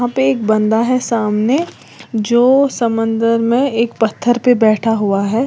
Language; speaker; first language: Hindi; native; Hindi